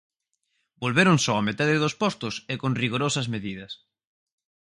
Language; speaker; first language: Galician; native; Galician